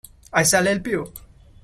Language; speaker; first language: English; non-native, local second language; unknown